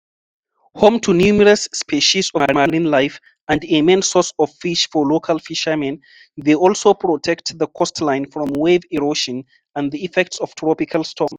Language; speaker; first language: English; non-native, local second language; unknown